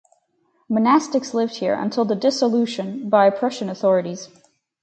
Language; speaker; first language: English; native; English